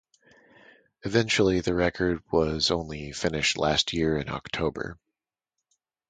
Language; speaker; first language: English; native; English